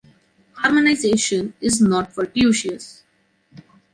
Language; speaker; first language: English; non-native, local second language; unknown